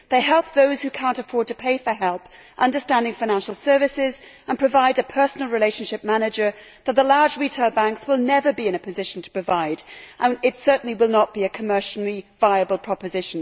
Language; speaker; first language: English; native; English